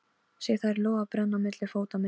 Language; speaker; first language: Icelandic; non-native, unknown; Polish